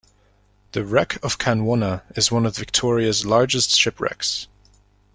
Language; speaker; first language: English; native; English